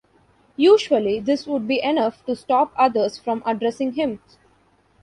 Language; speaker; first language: English; non-native, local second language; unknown